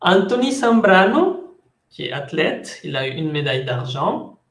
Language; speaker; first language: French; non-native, fluent; Spanish